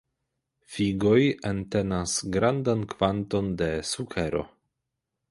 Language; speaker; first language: Esperanto; non-native, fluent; Polish